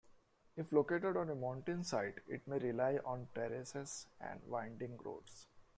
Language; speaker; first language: English; non-native, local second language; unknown